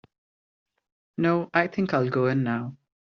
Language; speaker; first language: English; non-native, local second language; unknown